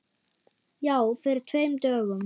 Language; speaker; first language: Icelandic; non-native, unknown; German